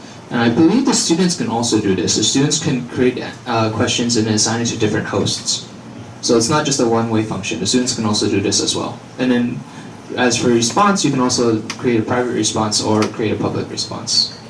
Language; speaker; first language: English; early bilingual, other home language; Chinese